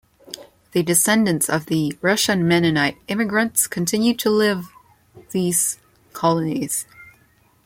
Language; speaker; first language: English; non-native, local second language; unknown